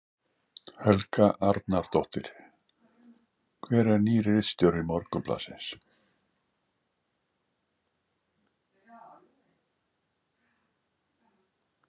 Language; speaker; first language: Icelandic; native; Icelandic